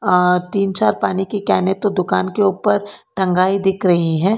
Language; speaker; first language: Hindi; non-native, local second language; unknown